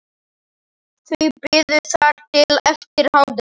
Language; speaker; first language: Icelandic; non-native, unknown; Slovak